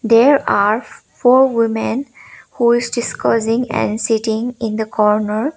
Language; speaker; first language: English; non-native, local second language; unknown